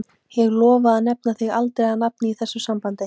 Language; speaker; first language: Icelandic; native; Icelandic